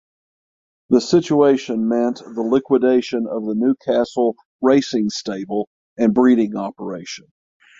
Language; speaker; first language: English; native; English